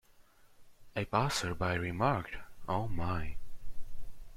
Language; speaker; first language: English; non-native, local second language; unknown